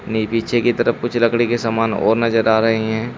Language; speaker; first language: Hindi; native; Hindi